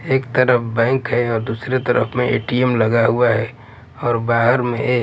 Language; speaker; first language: Hindi; non-native, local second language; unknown